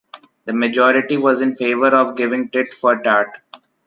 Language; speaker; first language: English; non-native, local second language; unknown